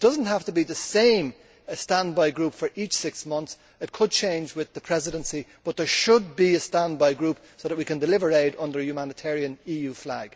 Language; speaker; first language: English; native; English